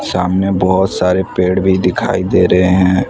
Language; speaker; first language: Hindi; non-native, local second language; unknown